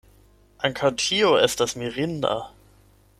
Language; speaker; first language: Esperanto; non-native, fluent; German